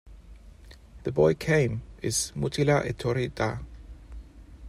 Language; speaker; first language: English; non-native, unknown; German